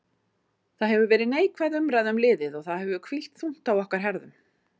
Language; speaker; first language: Icelandic; native; Icelandic